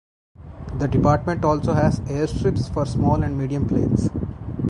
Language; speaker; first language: English; non-native, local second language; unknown